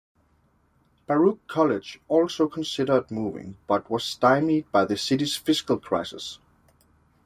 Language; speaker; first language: English; native; English